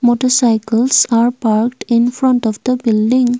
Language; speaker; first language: English; non-native, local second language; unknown